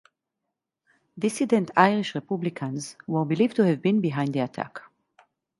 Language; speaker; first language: English; non-native, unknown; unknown